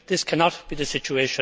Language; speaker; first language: English; native; English